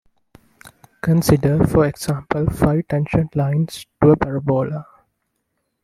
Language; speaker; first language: English; non-native, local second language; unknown